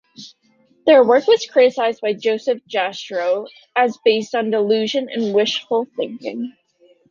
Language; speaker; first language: English; native; English